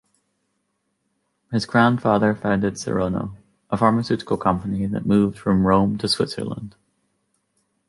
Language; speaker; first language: English; native; English